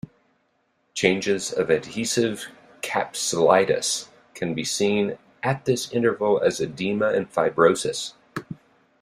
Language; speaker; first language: English; native; English